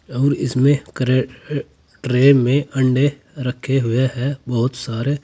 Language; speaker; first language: Hindi; native; Hindi